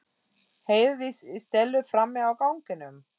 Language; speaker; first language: Icelandic; non-native, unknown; German